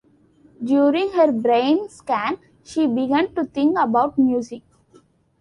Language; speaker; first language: English; non-native, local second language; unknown